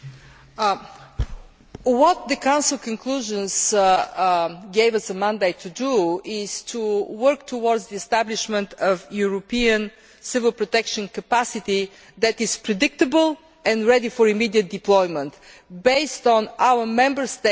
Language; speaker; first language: English; non-native, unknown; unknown